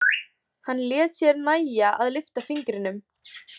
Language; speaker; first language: Icelandic; native; Icelandic